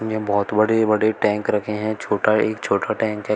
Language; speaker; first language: Hindi; native; Hindi